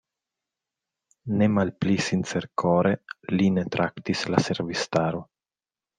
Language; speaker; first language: Esperanto; non-native, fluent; Italian